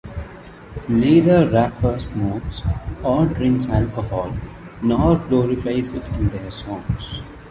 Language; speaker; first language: English; non-native, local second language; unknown